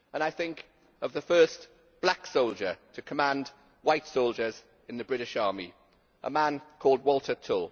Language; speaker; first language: English; native; English